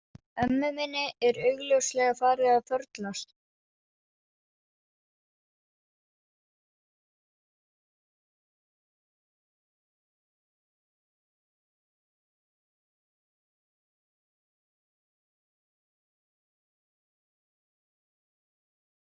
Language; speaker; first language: Icelandic; non-native, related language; Danish